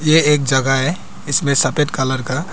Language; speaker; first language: Hindi; non-native, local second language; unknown